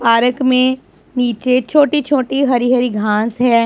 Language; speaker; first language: Hindi; non-native, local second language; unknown